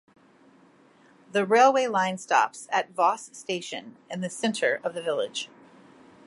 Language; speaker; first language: English; native; English